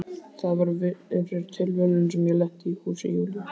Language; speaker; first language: Icelandic; native; Icelandic